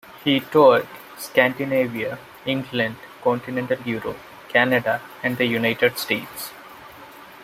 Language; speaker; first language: English; non-native, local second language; Malayalam